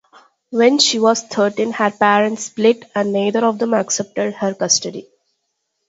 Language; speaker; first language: English; non-native, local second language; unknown